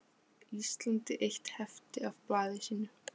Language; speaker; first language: Icelandic; non-native, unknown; Polish